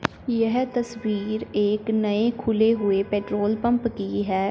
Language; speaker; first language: Hindi; non-native, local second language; Punjabi